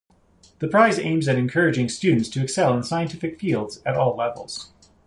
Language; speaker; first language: English; native; English